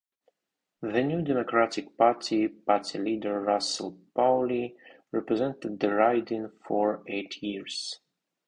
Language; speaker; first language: English; non-native, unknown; Russian